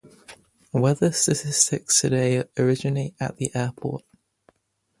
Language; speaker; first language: English; native; English